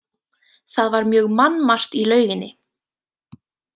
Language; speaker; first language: Icelandic; native; Icelandic